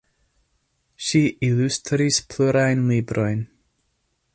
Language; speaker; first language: Esperanto; non-native, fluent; English